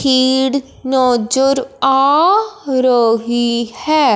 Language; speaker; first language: Hindi; non-native, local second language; Punjabi